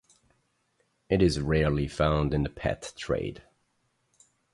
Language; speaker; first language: English; non-native, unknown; German